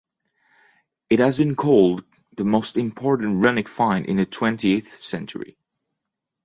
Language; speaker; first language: English; non-native, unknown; French